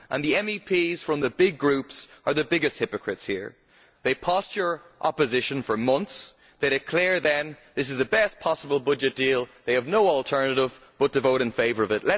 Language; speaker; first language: English; native; English